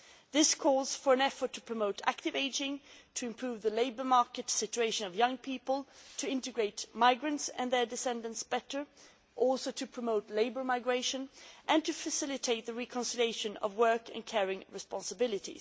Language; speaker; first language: English; non-native, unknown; Swedish